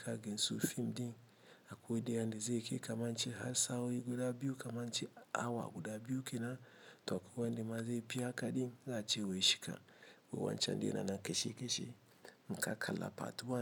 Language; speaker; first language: Hausa; non-native, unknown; Igbo